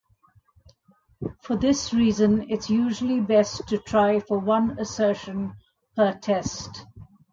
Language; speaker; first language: English; non-native, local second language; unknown